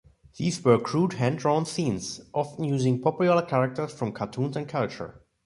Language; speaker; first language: English; non-native, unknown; German